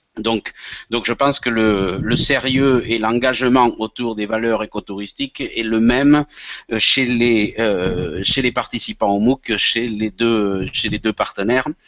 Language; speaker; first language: French; native; French